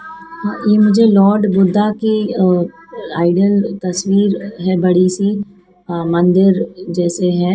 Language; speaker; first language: Hindi; native; Hindi